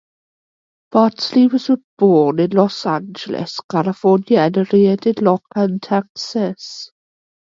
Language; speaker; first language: English; native; English